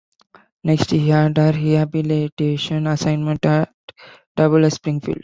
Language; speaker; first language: English; non-native, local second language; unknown